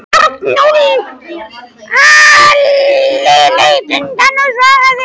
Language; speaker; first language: Icelandic; non-native, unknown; French